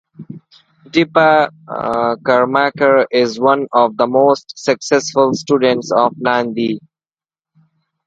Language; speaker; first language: English; non-native, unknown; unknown